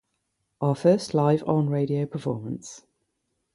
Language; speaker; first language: English; native; English